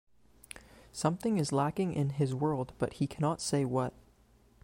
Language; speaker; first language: English; native; English